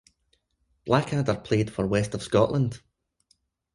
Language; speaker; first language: English; native; English